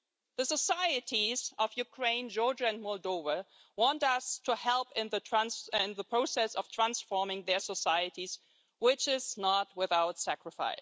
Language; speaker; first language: English; non-native, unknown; German